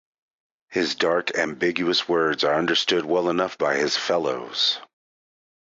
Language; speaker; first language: English; native; English